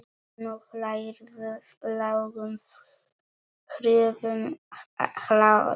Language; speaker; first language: Icelandic; non-native, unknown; Polish